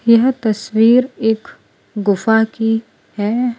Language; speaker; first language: Hindi; non-native, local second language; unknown